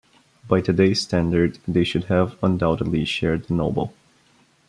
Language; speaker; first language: English; non-native, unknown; Bulgarian